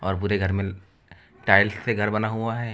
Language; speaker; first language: Hindi; native; Hindi